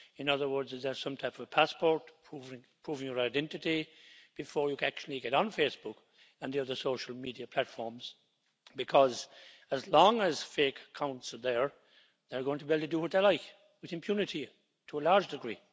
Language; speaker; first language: English; native; English